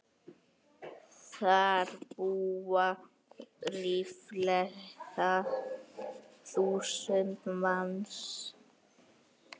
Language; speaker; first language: Icelandic; native; Icelandic